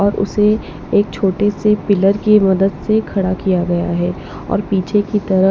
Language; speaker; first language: Hindi; non-native, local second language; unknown